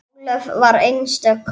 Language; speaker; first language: Icelandic; native; Icelandic